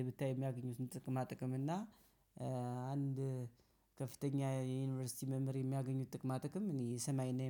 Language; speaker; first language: Amharic; native; Amharic